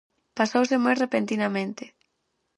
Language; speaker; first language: Galician; native; Galician